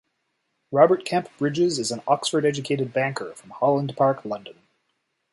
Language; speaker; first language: English; native; English